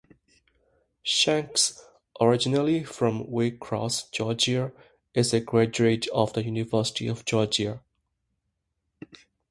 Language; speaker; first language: English; non-native, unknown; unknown